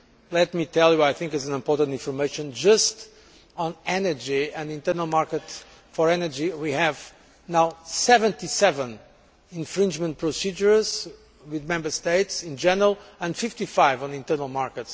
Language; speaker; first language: English; non-native, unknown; Portuguese